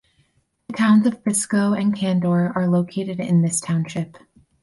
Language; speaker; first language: English; native; English